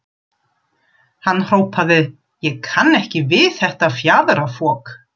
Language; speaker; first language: Icelandic; non-native, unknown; German